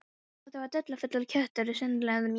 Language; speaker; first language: Icelandic; non-native, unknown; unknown